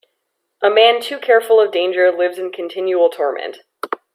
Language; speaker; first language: English; native; English